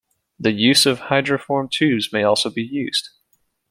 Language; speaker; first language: English; native; English